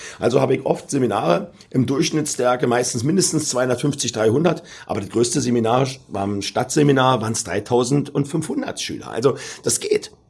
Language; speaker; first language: German; native; German